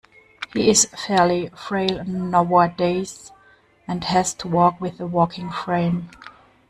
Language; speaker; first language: English; non-native, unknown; German